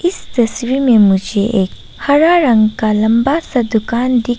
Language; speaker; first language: Hindi; non-native, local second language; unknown